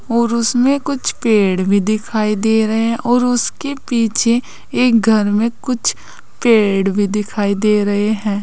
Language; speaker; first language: Hindi; native; Hindi